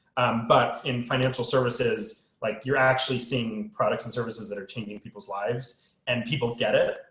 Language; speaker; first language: English; native; English